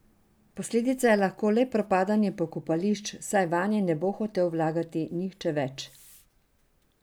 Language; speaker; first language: Slovenian; non-native, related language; Serbian